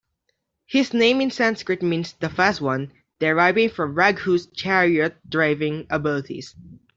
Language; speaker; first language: English; non-native, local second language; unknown